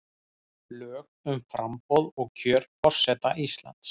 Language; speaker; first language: Icelandic; native; Icelandic